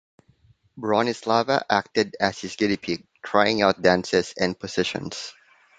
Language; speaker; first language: English; non-native, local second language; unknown